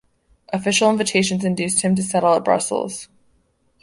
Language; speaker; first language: English; native; English